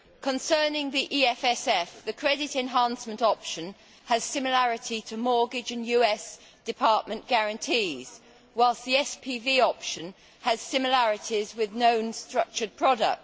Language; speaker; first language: English; native; English